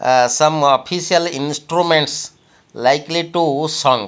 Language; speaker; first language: English; non-native, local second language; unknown